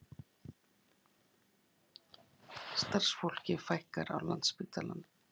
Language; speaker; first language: Icelandic; native; Icelandic